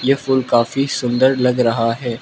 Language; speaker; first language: Hindi; non-native, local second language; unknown